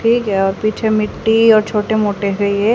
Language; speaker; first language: Hindi; native; Hindi